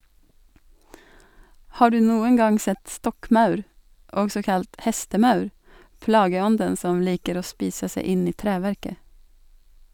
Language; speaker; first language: Norwegian; non-native, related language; Swedish